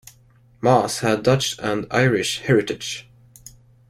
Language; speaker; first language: English; non-native, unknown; Swedish